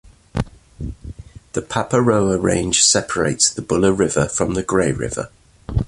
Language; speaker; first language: English; native; English